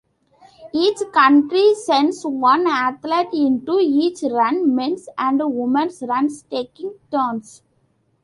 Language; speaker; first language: English; non-native, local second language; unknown